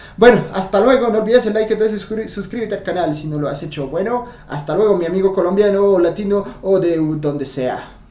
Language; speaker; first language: Spanish; non-native, fluent; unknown